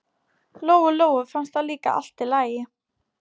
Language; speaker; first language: Icelandic; non-native, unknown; Polish